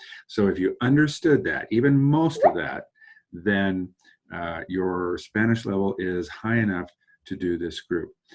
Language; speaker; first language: English; native; English